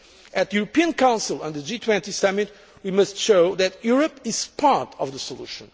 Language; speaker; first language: English; non-native, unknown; Portuguese